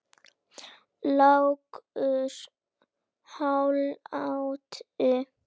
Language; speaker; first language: Icelandic; native; Icelandic